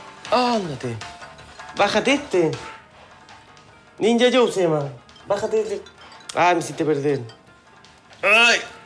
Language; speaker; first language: Spanish; native; Spanish